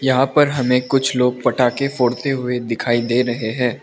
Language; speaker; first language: Hindi; non-native, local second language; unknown